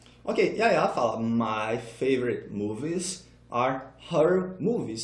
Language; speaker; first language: English; non-native, fluent; Portuguese